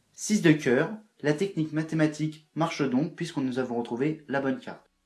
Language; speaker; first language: French; native; French